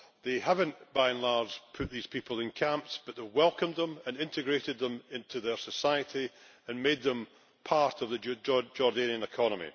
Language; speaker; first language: English; native; English